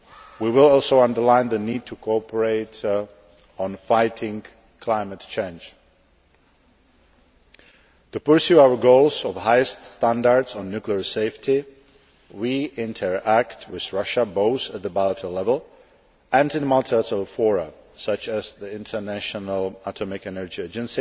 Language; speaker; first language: English; non-native, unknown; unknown